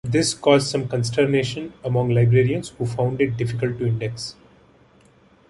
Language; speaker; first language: English; non-native, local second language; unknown